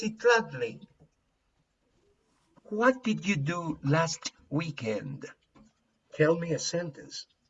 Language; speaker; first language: English; non-native, fluent; Spanish